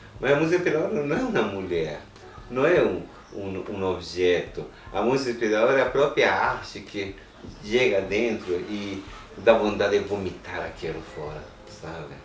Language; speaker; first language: Portuguese; non-native, fluent; Spanish